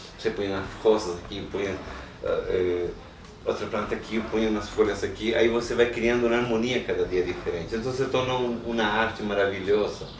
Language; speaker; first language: Portuguese; non-native, fluent; Spanish